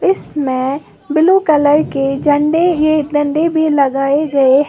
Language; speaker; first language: Hindi; native; Hindi